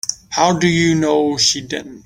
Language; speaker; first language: English; native; English